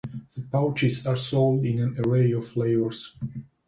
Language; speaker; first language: English; non-native, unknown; Georgian